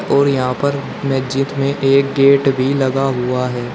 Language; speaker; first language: Hindi; native; Hindi